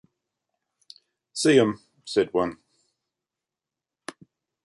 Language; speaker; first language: English; native; English